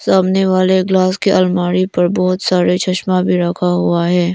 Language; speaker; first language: Hindi; non-native, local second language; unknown